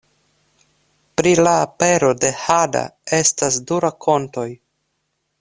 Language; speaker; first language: Esperanto; non-native, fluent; Russian